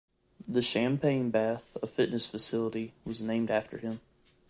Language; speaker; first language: English; native; English